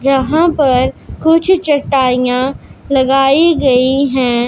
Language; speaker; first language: Hindi; non-native, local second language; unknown